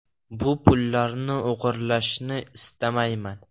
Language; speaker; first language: Uzbek; non-native, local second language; Russian